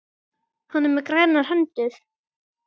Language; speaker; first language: Icelandic; native; Icelandic